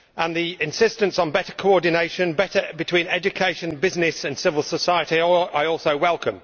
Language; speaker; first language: English; native; English